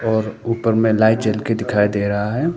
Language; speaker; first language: Hindi; non-native, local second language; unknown